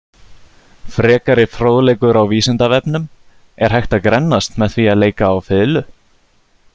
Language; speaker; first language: Icelandic; native; Icelandic